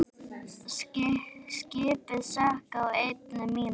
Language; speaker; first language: Icelandic; native; Icelandic